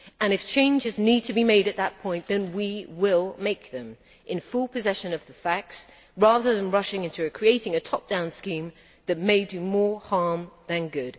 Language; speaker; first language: English; native; English